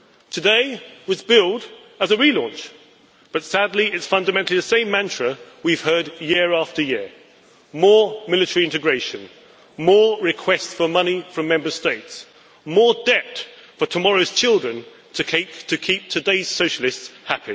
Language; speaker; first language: English; native; English